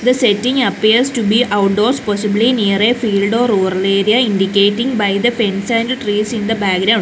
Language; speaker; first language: English; non-native, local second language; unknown